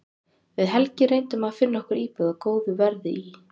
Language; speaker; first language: Icelandic; native; Icelandic